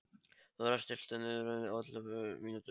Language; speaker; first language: Icelandic; non-native, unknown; Polish